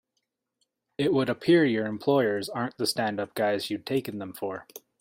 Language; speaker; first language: English; native; English